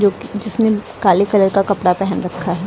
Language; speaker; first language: Hindi; native; Hindi